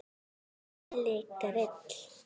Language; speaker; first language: Icelandic; native; Icelandic